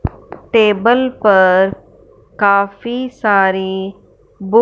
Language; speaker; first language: Hindi; non-native, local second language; Punjabi